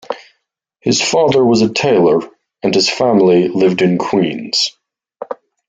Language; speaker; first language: English; native; English